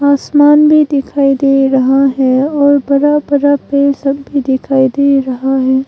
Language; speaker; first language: Hindi; early bilingual, other home language; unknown